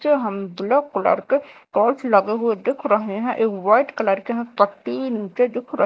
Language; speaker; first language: Hindi; native; Hindi